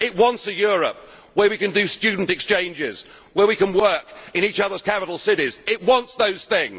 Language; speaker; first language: English; native; English